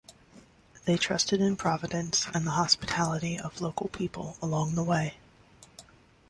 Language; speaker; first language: English; native; English